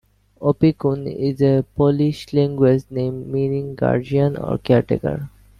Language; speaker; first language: English; non-native, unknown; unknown